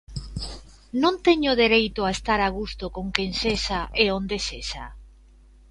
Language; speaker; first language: Galician; native; Galician